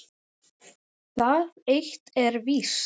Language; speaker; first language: Icelandic; native; Icelandic